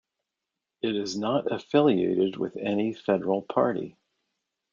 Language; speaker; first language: English; native; English